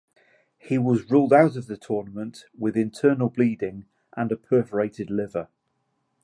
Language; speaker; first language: English; native; English